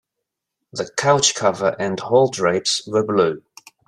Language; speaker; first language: English; native; English